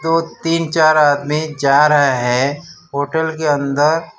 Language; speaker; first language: Hindi; non-native, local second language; Gujarati